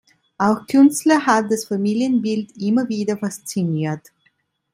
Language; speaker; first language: German; non-native, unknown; Italian